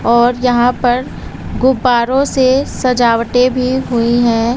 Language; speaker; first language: Hindi; native; Hindi